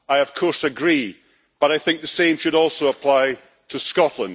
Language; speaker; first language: English; native; English